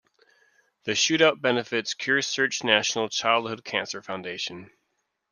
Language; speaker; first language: English; native; English